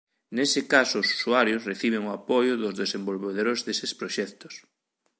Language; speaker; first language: Galician; native; Galician